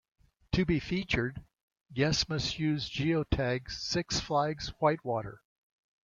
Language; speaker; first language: English; native; English